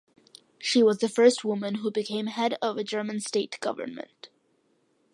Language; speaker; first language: English; early bilingual, other home language; Malayalam